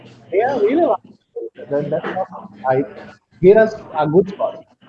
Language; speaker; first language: English; non-native, fluent; Portuguese